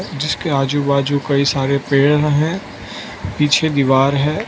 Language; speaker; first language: Hindi; non-native, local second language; Gujarati